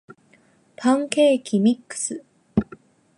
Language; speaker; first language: Japanese; non-native, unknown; Chinese